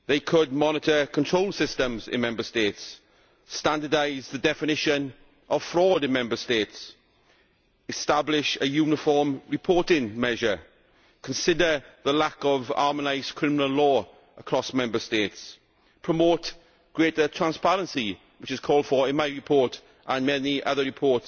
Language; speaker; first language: English; native; English